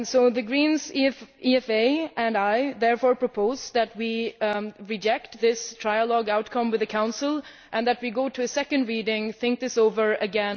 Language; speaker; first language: English; non-native, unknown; Swedish